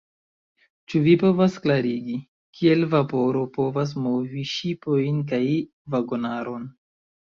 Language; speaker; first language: Esperanto; non-native, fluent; Chinese